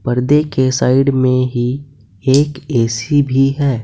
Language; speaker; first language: Hindi; native; Hindi